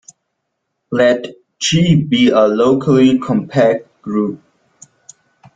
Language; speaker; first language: English; non-native, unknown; German